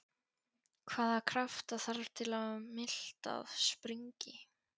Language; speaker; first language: Icelandic; non-native, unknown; Polish